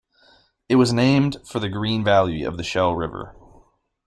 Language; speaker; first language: English; native; English